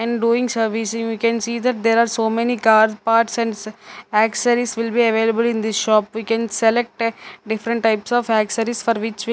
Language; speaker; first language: English; non-native, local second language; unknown